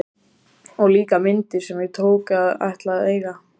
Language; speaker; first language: Icelandic; native; Icelandic